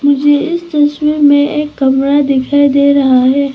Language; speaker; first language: Hindi; early bilingual, other home language; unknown